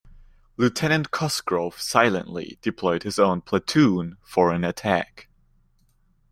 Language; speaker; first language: English; non-native, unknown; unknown